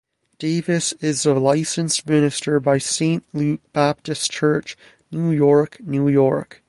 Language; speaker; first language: English; native; English